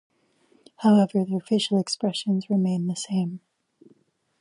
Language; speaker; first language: English; native; English